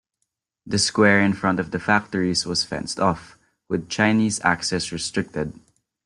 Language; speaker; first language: English; non-native, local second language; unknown